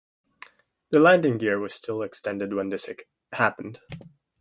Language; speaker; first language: English; native; English